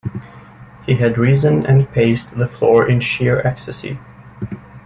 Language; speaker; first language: English; native; English